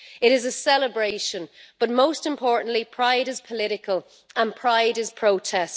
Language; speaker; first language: English; native; English